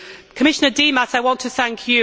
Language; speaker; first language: English; native; English